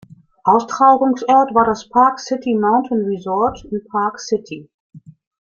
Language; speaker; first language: German; native; German